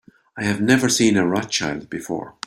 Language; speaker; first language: English; native; English